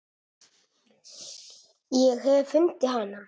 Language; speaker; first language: Icelandic; non-native, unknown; Italian